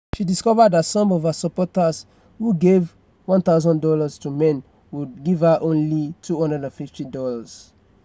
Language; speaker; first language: English; non-native, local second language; Yoruba